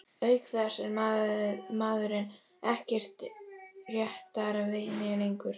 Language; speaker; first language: Icelandic; native; Icelandic